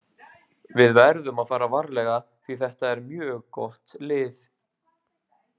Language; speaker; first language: Icelandic; native; Icelandic